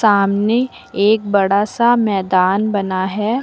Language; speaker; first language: Hindi; native; Hindi